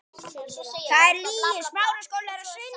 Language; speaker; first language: Icelandic; native; Icelandic